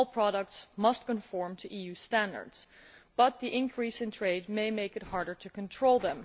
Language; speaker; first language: English; non-native, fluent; Dutch